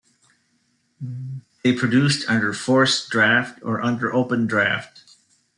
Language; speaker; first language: English; native; English